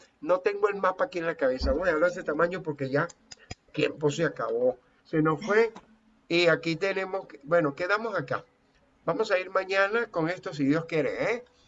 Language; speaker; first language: Spanish; native; Spanish